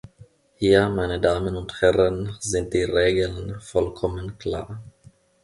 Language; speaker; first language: German; non-native, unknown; Finnish